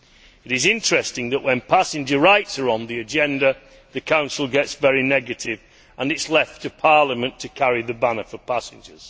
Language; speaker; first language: English; native; English